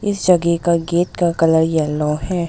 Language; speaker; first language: Hindi; non-native, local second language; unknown